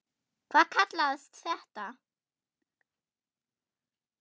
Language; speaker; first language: Icelandic; non-native, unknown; German